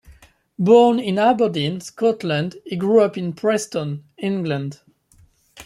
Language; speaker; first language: English; non-native, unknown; French